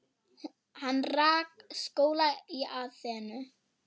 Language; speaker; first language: Icelandic; non-native, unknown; German